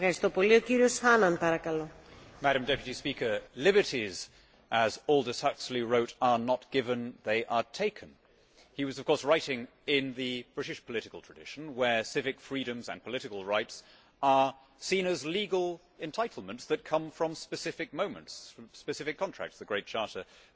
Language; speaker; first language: English; native; English